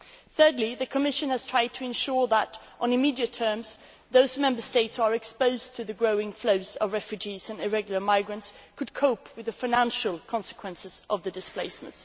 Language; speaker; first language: English; non-native, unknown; Swedish